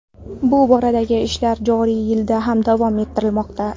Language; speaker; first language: Uzbek; non-native, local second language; Kara-Kalpak